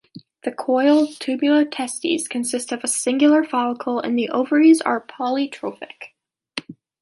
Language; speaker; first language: English; native; English